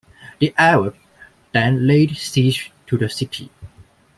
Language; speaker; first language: English; non-native, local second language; Cantonese